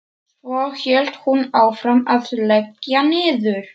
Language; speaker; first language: Icelandic; non-native, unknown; Polish